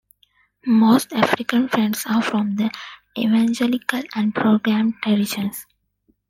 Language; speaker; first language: English; non-native, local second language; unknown